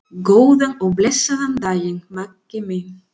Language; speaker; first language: Icelandic; non-native, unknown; Spanish